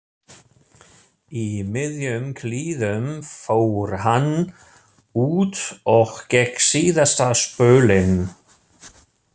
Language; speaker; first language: Icelandic; non-native, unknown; German